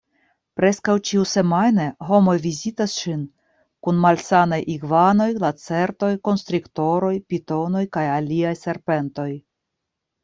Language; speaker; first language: Esperanto; non-native, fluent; Russian